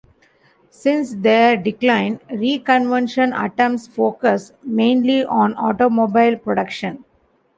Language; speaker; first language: English; non-native, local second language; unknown